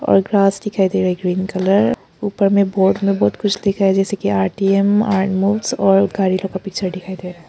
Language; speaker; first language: Hindi; early bilingual, other home language; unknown